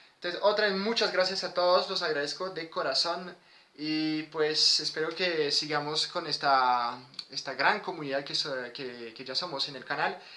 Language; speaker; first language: Spanish; non-native, fluent; French